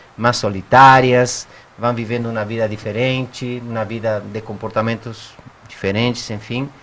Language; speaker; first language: Portuguese; non-native, fluent; Spanish